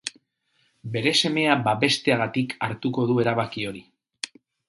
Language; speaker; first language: Basque; non-native, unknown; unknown